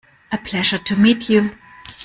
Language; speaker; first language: English; non-native, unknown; German